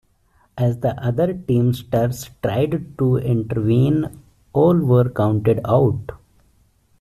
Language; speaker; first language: English; non-native, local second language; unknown